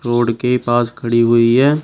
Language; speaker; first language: Hindi; native; Hindi